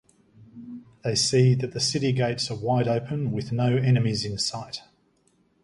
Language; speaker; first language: English; native; English